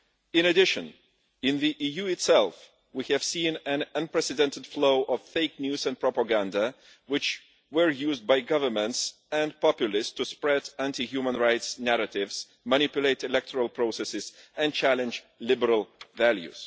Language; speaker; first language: English; non-native, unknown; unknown